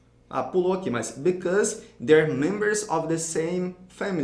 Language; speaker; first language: English; non-native, fluent; Portuguese